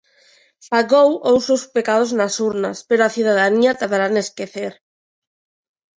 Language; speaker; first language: Galician; non-native, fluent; Spanish